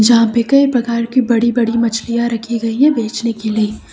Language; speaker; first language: Hindi; native; Hindi